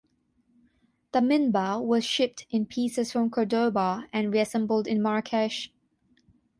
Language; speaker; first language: English; non-native, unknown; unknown